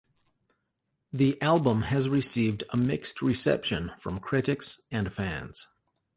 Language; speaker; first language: English; native; English